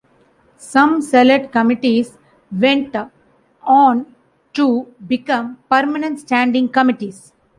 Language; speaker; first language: English; non-native, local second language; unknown